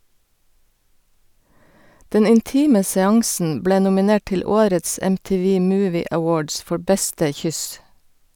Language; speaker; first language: Norwegian; native; Norwegian